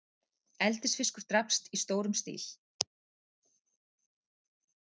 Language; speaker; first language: Icelandic; native; Icelandic